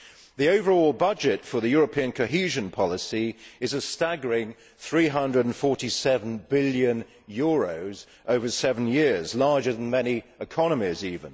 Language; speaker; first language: English; native; English